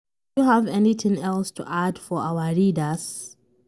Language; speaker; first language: English; non-native, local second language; Hausa